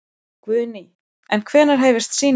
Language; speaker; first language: Icelandic; native; Icelandic